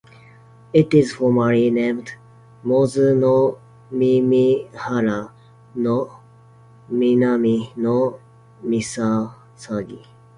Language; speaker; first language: English; non-native, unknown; Japanese